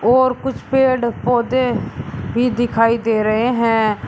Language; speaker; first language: Hindi; native; Hindi